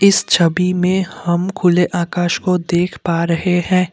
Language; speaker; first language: Hindi; non-native, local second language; Assamese